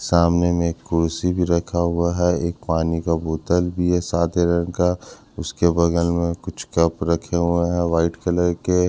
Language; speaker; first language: Hindi; non-native, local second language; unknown